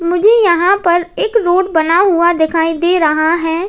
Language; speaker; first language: Hindi; native; Hindi